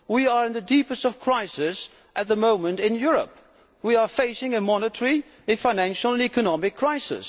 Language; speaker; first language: English; non-native, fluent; Dutch